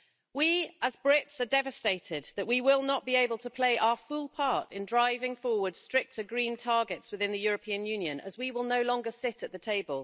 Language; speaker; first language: English; native; English